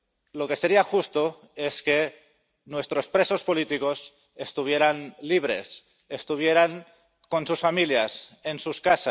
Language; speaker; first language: Spanish; non-native, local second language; Catalan